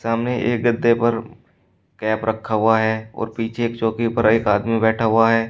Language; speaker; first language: Hindi; native; Hindi